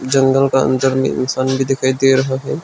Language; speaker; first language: Hindi; non-native, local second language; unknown